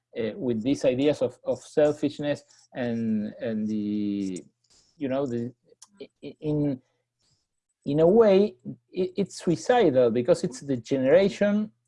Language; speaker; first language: English; non-native, fluent; Spanish